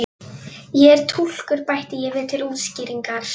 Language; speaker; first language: Icelandic; non-native, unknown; Polish